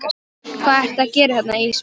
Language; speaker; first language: Icelandic; non-native, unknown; Polish